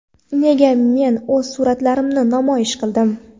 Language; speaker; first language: Uzbek; non-native, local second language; Kara-Kalpak